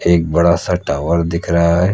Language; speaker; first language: Hindi; native; Hindi